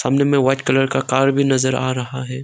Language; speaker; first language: Hindi; non-native, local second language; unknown